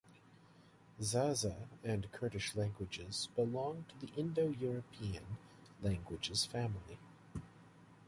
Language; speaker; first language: English; native; English